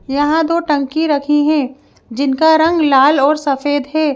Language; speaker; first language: Hindi; native; Hindi